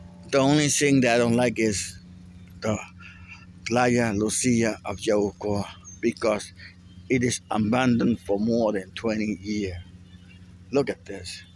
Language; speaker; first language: English; non-native, fluent; Spanish